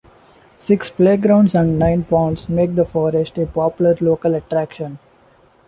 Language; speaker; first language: English; non-native, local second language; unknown